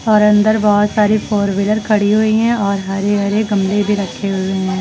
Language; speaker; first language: Hindi; native; Hindi